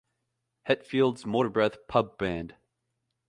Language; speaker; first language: English; native; English